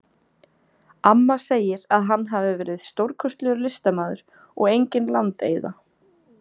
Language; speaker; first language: Icelandic; native; Icelandic